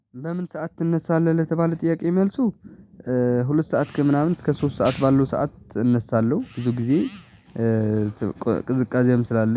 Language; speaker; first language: Amharic; non-native, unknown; Tigrinya